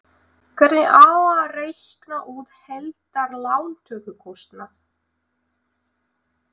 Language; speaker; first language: Icelandic; non-native, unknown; Russian